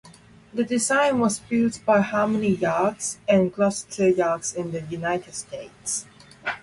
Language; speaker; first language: English; non-native, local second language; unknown